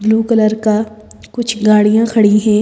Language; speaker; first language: Hindi; native; Hindi